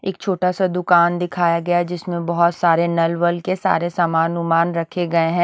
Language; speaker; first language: Hindi; native; Hindi